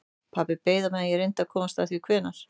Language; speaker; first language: Icelandic; native; Icelandic